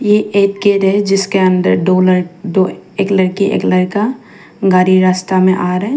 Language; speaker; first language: Hindi; non-native, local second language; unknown